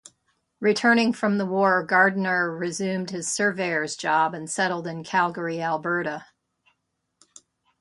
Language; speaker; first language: English; native; English